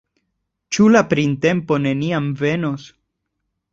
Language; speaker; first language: Esperanto; non-native, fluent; Spanish